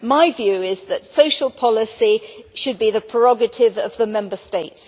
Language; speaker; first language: English; native; English